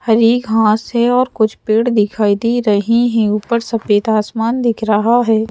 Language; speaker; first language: Hindi; native; Hindi